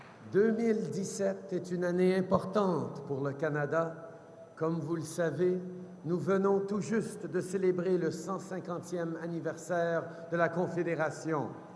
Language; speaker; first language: French; early bilingual, heritage; French